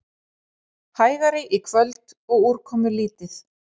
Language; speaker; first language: Icelandic; native; Icelandic